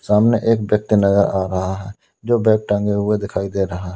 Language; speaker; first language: Hindi; native; Hindi